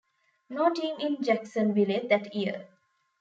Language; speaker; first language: English; non-native, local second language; Tamil